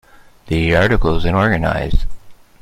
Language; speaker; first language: English; native; English